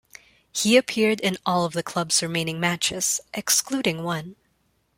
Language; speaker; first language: English; non-native, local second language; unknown